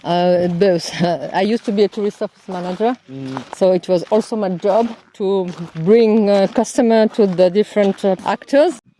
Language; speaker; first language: English; non-native, fluent; French